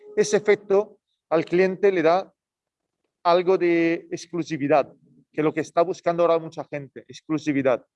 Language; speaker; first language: Spanish; non-native, fluent; Italian